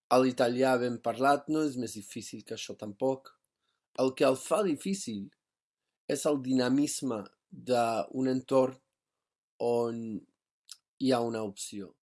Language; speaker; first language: Catalan; non-native, fluent; English